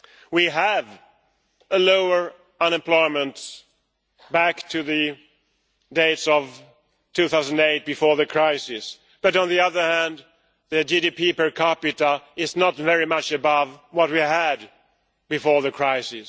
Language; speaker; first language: English; non-native, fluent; Swedish